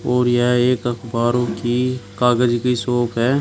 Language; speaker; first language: Hindi; native; Hindi